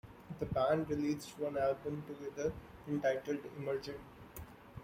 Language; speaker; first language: English; non-native, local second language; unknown